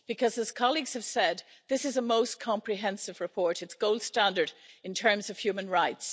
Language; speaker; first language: English; native; English